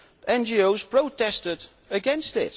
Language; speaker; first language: English; non-native, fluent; Dutch